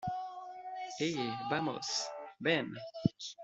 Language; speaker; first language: Spanish; non-native, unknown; French